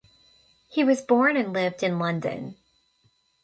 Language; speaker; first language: English; native; English